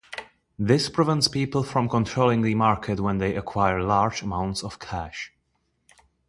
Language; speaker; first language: English; non-native, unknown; Czech